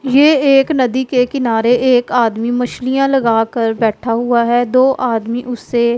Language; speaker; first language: Hindi; non-native, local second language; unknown